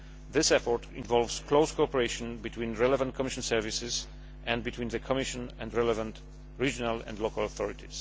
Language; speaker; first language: English; non-native, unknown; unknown